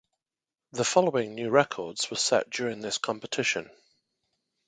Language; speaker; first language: English; native; English